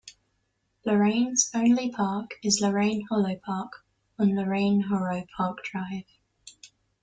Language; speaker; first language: English; non-native, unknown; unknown